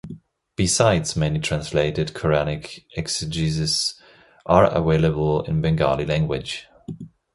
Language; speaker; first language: English; non-native, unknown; German